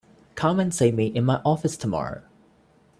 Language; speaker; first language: English; native; English